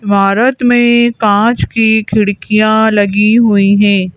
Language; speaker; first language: Hindi; native; Hindi